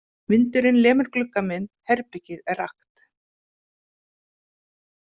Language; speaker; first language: Icelandic; native; Icelandic